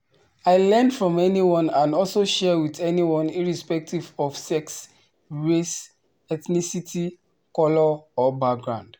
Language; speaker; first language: English; non-native, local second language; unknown